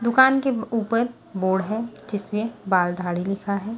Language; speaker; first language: Hindi; non-native, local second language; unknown